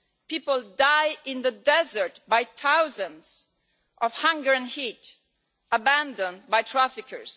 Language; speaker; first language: English; non-native, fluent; Italian